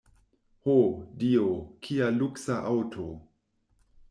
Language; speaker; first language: Esperanto; non-native, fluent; German